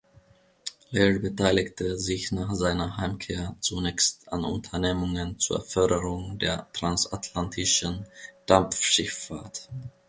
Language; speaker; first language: German; non-native, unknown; Finnish